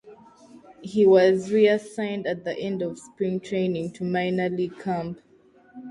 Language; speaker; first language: English; native; English